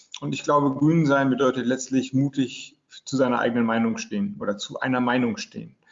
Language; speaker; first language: German; native; German